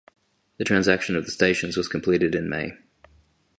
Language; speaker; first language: English; native; English